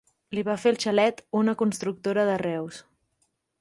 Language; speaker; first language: Catalan; native; Catalan